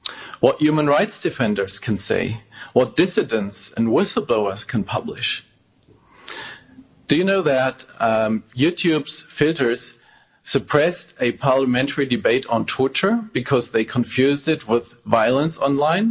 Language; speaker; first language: English; non-native, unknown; German